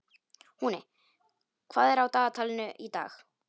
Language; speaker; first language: Icelandic; non-native, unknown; Polish